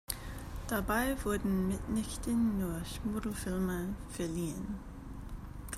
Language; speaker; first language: German; non-native, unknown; English